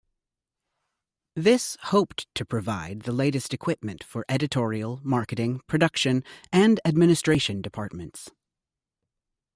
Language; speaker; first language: English; native; English